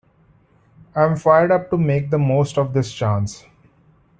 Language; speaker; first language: English; non-native, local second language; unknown